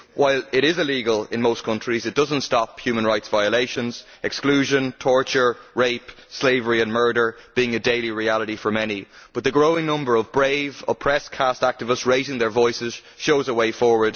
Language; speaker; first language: English; native; English